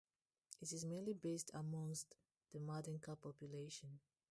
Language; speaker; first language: English; non-native, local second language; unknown